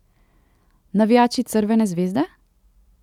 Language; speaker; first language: Slovenian; native; Slovenian